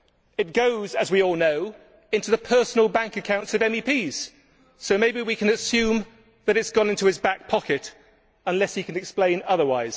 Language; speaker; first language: English; native; English